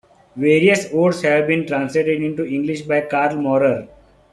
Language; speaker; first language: English; non-native, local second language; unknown